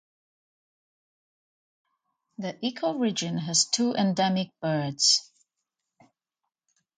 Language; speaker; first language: English; non-native, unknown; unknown